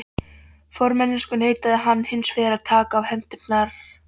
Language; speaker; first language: Icelandic; non-native, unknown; Polish